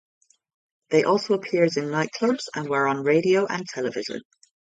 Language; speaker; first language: English; native; English